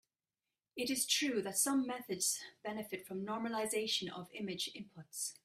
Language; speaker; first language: English; native; English